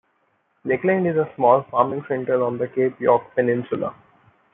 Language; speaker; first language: English; non-native, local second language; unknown